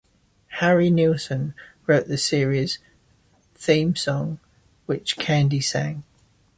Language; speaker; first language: English; native; English